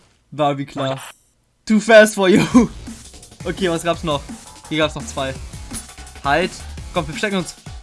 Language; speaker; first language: German; native; German